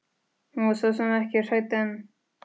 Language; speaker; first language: Icelandic; non-native, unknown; Spanish